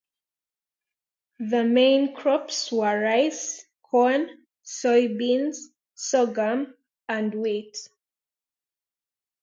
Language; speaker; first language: English; non-native, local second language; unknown